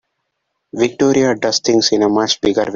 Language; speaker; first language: English; non-native, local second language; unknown